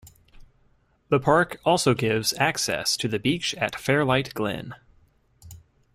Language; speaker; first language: English; native; English